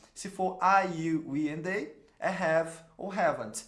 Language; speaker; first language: English; non-native, fluent; Portuguese